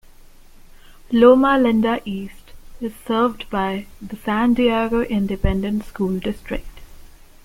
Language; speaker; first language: English; non-native, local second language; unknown